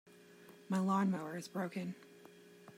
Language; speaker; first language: English; native; English